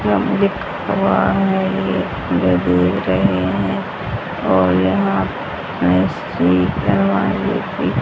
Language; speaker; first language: Hindi; native; Hindi